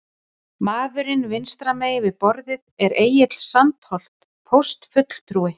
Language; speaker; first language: Icelandic; native; Icelandic